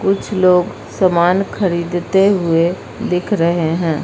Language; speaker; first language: Hindi; native; Hindi